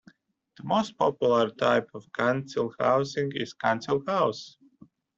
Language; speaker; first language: English; native; English